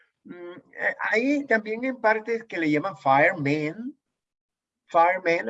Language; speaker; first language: Spanish; native; Spanish